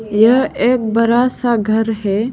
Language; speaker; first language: Hindi; non-native, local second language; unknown